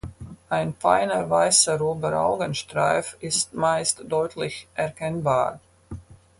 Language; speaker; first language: German; non-native, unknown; Latvian